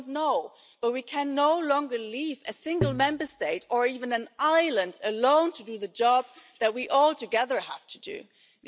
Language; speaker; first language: English; non-native, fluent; German